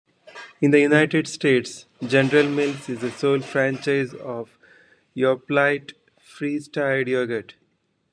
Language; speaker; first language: English; non-native, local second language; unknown